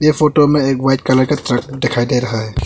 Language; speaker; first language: Hindi; non-native, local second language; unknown